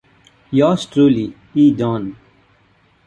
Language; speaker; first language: English; non-native, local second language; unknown